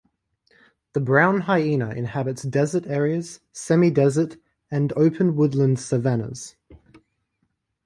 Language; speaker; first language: English; native; English